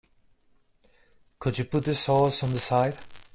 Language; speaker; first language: English; non-native, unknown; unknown